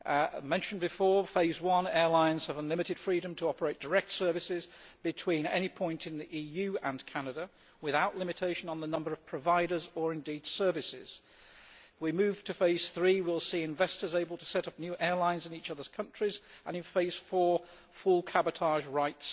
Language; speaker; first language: English; native; English